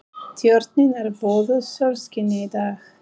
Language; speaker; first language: Icelandic; non-native, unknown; Polish